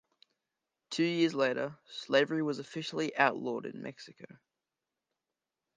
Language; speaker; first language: English; native; English